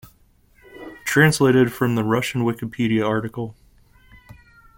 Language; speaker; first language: English; native; English